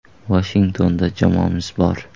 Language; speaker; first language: Uzbek; native; Uzbek